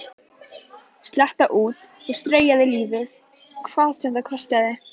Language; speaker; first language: Icelandic; native; Icelandic